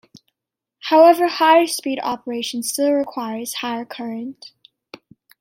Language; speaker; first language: English; native; English